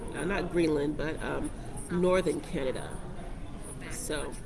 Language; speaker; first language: English; native; English